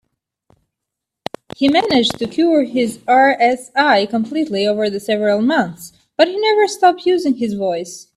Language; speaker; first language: English; native; English